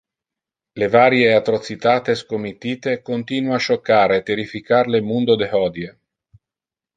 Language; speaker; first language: Interlingua; non-native, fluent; Italian